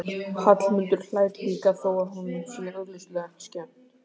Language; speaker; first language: Icelandic; native; Icelandic